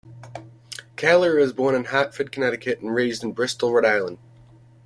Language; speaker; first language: English; native; English